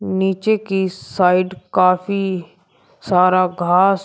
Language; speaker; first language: Hindi; native; Hindi